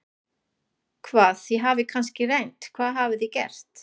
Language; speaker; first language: Icelandic; non-native, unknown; German